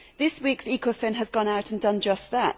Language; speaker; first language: English; native; English